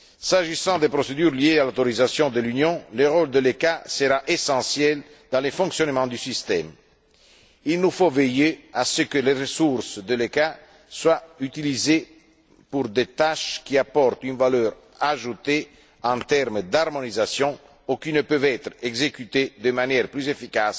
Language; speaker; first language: French; non-native, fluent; Italian